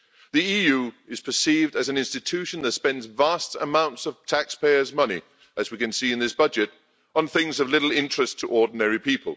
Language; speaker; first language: English; non-native, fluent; Danish